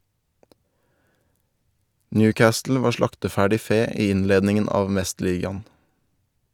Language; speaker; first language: Norwegian; native; Norwegian